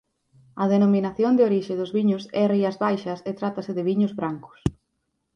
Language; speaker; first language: Galician; native; Galician